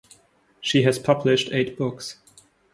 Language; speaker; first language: English; non-native, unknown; German